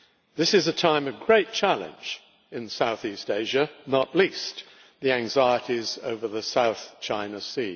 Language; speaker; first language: English; native; English